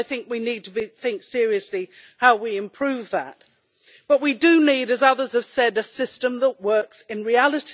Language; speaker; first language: English; native; English